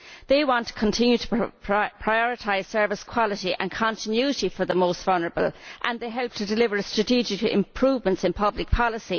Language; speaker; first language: English; native; English